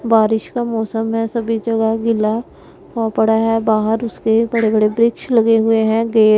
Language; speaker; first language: Hindi; non-native, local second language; Punjabi